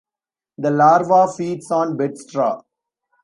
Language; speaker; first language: English; non-native, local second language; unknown